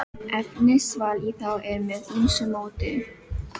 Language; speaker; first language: Icelandic; non-native, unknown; Filipino